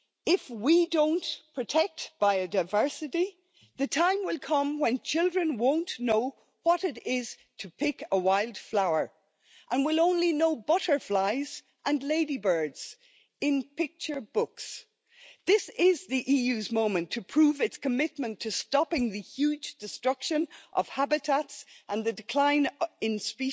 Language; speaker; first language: English; native; English